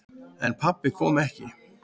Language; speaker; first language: Icelandic; native; Icelandic